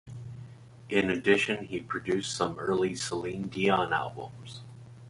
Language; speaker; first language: English; native; English